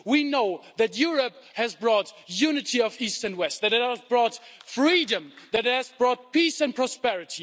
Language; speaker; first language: English; non-native, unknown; German